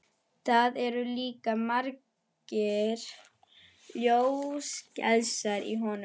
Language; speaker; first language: Icelandic; non-native, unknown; German